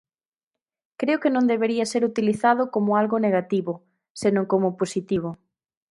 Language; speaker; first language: Galician; native; Galician